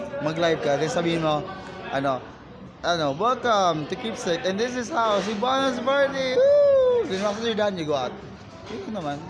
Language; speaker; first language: Filipino; non-native, local second language; Cebuano